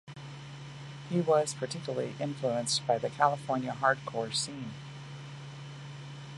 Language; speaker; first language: English; native; English